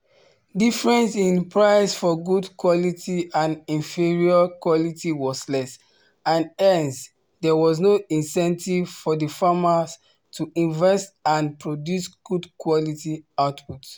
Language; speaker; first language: English; non-native, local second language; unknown